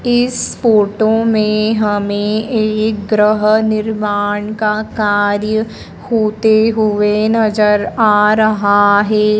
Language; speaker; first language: Hindi; native; Hindi